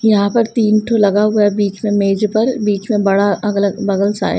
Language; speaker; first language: Hindi; non-native, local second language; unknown